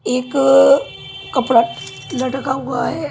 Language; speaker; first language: Hindi; non-native, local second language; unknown